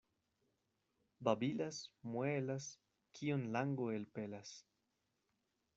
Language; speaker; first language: Esperanto; non-native, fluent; Spanish